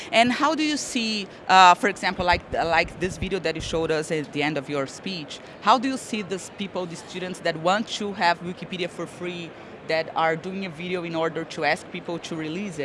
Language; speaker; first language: English; non-native, fluent; Portuguese